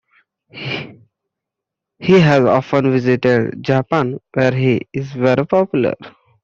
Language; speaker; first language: English; non-native, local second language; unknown